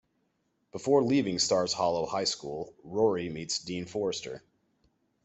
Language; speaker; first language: English; native; English